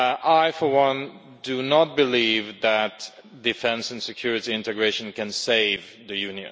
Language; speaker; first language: English; non-native, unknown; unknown